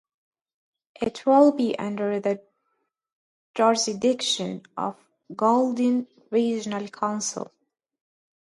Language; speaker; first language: English; native; English